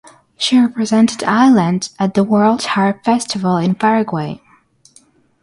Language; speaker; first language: English; non-native, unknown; Russian